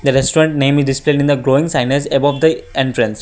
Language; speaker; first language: English; non-native, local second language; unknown